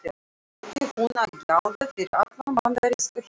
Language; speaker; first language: Icelandic; non-native, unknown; Russian